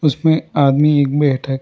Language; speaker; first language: Hindi; non-native, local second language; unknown